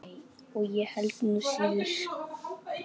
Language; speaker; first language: Icelandic; native; Icelandic